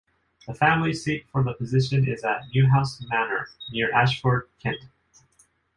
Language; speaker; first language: English; non-native, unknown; Japanese